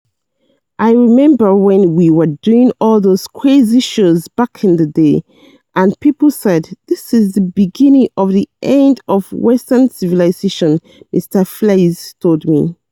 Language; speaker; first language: English; non-native, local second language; Yoruba